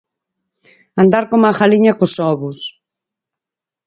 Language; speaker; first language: Galician; native; Galician